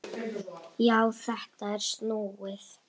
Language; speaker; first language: Icelandic; native; Icelandic